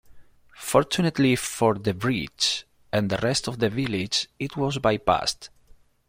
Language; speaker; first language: English; non-native, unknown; Spanish